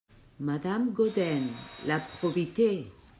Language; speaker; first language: French; non-native, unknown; Catalan